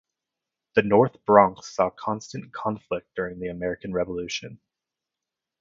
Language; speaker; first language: English; native; English